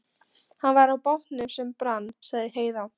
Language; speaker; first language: Icelandic; non-native, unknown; Polish